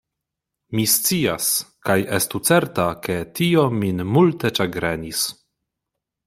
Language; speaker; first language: Esperanto; non-native, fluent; Polish